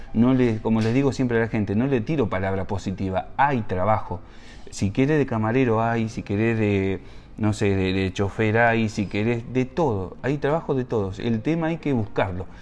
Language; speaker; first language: Spanish; native; Spanish